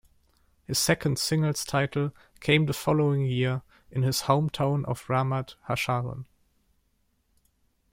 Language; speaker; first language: English; non-native, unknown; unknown